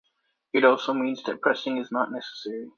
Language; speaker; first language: English; native; English